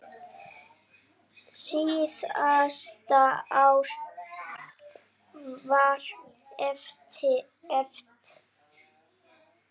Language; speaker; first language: Icelandic; native; Icelandic